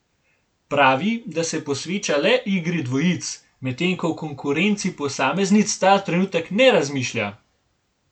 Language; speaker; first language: Slovenian; native; Slovenian